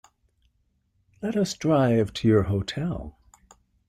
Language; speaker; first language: English; native; English